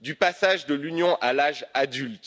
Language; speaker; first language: French; native; French